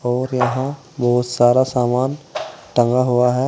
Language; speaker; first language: Hindi; native; Hindi